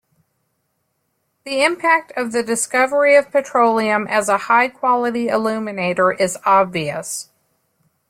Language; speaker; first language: English; native; English